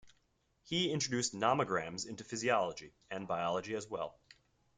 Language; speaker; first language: English; native; English